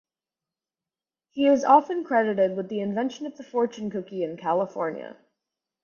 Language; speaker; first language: English; native; English